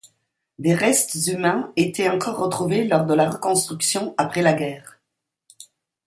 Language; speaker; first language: French; non-native, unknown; Italian